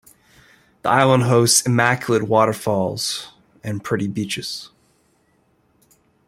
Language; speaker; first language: English; native; English